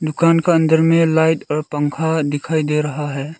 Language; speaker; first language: Hindi; non-native, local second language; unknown